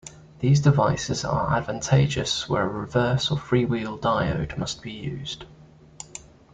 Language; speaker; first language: English; native; English